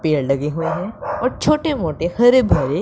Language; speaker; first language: Hindi; non-native, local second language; Punjabi